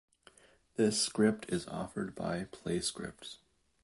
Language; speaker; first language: English; native; English